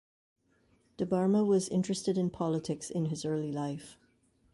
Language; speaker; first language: English; native; English